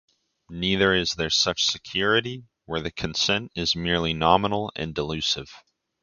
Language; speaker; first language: English; native; English